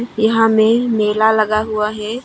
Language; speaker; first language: Hindi; non-native, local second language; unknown